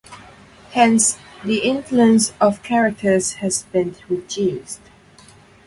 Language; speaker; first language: English; non-native, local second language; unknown